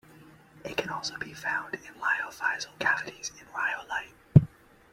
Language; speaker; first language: English; native; English